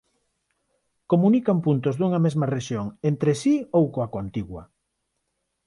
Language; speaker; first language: Galician; non-native, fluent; Spanish